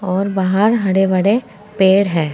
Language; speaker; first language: Hindi; native; Hindi